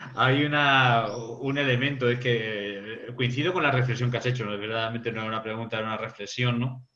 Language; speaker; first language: Spanish; native; Spanish